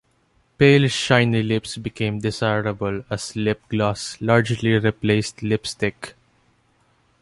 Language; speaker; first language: English; non-native, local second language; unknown